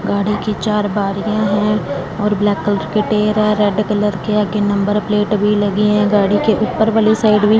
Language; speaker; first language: Hindi; non-native, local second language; Punjabi